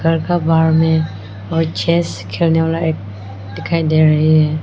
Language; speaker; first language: Hindi; non-native, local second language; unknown